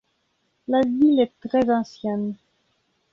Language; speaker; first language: French; non-native, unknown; Belarusian